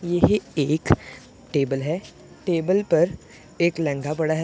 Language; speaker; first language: Hindi; non-native, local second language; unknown